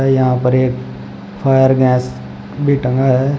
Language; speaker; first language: Hindi; native; Hindi